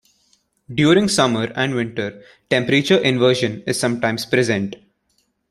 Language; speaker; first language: English; non-native, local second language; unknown